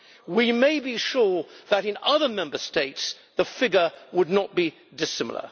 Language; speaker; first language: English; native; English